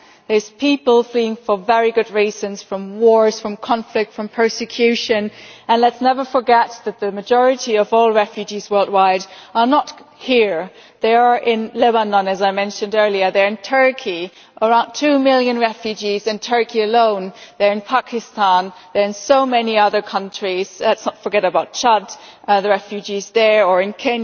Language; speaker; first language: English; non-native, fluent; German